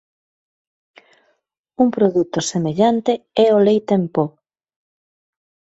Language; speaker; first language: Galician; native; Galician